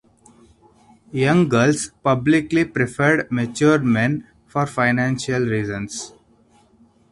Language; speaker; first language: English; non-native, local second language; Hindi